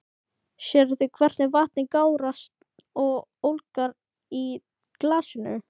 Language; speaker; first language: Icelandic; non-native, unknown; Filipino